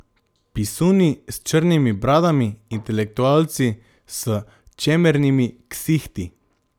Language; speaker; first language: Slovenian; non-native, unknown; Macedonian